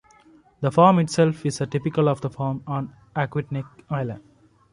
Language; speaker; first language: English; non-native, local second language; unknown